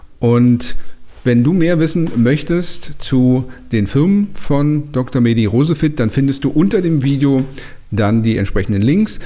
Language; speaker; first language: German; native; German